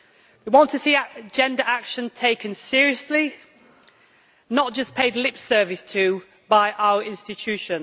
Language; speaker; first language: English; native; English